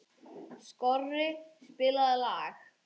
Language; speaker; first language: Icelandic; non-native, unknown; English